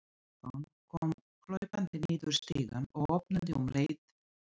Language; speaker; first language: Icelandic; non-native, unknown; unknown